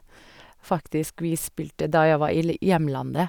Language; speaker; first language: Norwegian; non-native, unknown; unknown